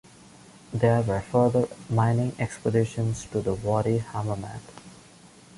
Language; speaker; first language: English; non-native, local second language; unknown